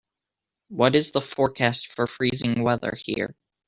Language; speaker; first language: English; native; English